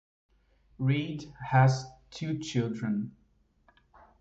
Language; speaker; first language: English; non-native, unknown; Portuguese